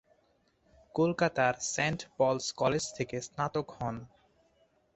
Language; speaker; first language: Bangla; non-native, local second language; Chittagonian